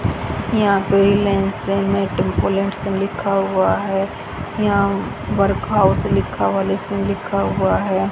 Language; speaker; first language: Hindi; native; Hindi